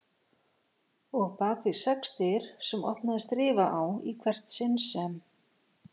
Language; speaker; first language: Icelandic; native; Icelandic